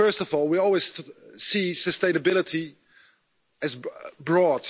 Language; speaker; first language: English; non-native, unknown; Dutch